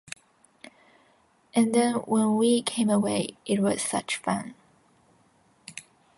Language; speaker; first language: English; non-native, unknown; Chinese